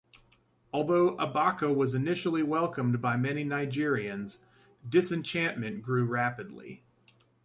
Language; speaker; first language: English; native; English